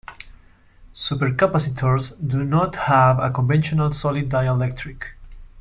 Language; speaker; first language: English; non-native, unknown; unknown